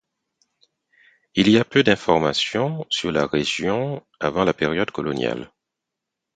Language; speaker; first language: French; non-native, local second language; Haitian Creole